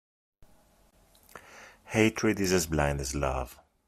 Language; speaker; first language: English; non-native, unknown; French